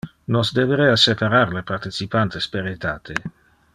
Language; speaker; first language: Interlingua; non-native, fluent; Dutch